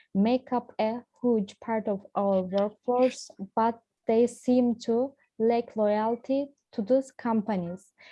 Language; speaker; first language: English; non-native, learner; Turkish